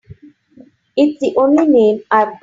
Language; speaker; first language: English; non-native, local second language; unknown